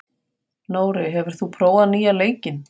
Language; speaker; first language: Icelandic; non-native, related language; Faroese